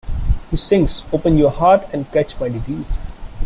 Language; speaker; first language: English; non-native, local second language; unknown